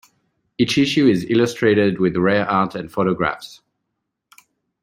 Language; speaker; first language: English; non-native, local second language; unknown